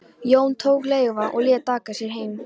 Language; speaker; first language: Icelandic; non-native, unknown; Polish